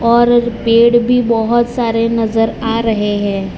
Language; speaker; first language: Hindi; non-native, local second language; Gujarati